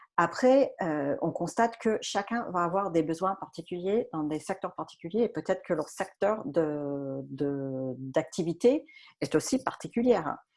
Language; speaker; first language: French; non-native, fluent; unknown